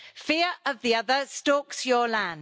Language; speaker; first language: English; native; English